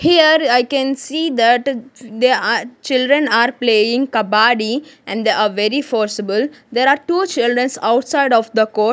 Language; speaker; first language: English; non-native, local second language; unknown